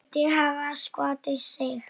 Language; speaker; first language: Icelandic; non-native, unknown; Polish